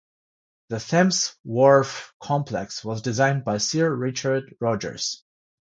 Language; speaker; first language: English; non-native, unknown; Georgian